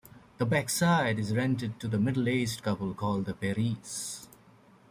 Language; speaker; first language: English; native; English